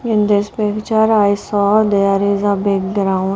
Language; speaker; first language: English; non-native, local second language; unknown